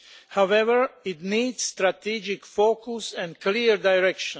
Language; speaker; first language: English; non-native, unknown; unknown